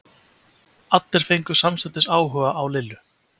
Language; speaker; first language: Icelandic; native; Icelandic